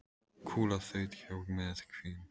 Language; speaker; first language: Icelandic; native; Icelandic